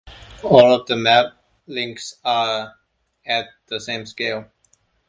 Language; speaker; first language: English; non-native, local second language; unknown